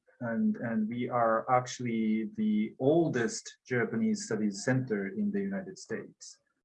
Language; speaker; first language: English; non-native, fluent; Japanese